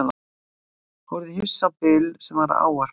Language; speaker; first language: Icelandic; native; Icelandic